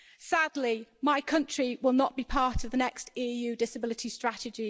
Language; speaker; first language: English; native; English